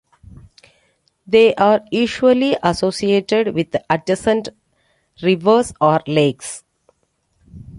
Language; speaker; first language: English; non-native, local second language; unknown